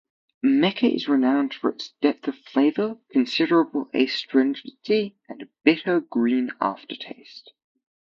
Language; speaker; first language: English; native; English